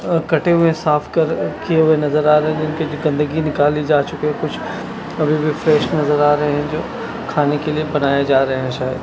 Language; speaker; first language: Hindi; non-native, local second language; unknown